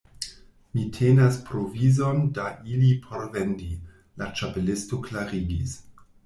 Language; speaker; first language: Esperanto; non-native, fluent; German